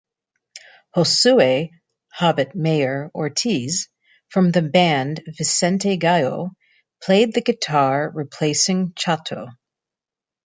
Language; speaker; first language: English; native; English